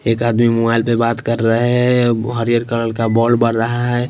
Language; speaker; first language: Hindi; non-native, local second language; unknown